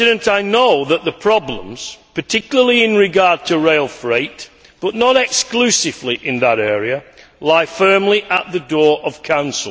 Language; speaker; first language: English; native; English